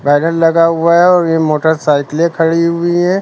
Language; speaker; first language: Hindi; native; Hindi